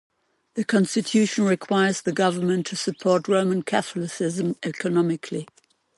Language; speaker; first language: English; non-native, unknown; German